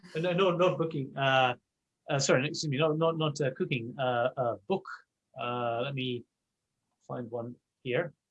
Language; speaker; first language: English; native; English